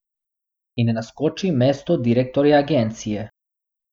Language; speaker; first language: Slovenian; non-native, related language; Bosnian